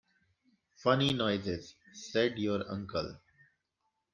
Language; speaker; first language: English; non-native, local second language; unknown